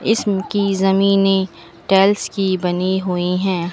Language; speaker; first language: Hindi; native; Hindi